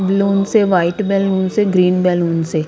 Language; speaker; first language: Hindi; non-native, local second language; Punjabi